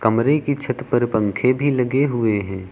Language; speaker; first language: Hindi; native; Hindi